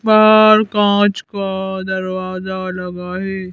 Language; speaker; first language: Hindi; native; Hindi